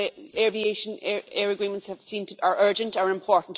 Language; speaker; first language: English; native; English